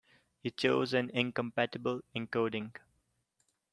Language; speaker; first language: English; non-native, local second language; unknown